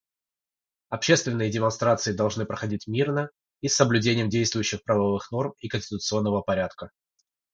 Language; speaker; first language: Russian; non-native, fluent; Georgian